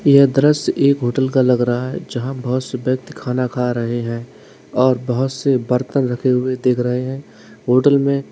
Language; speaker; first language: Hindi; native; Hindi